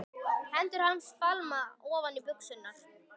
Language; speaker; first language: Icelandic; native; Icelandic